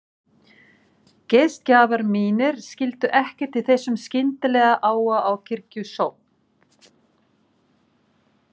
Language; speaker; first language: Icelandic; non-native, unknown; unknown